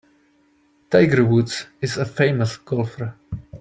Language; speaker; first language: English; non-native, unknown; Czech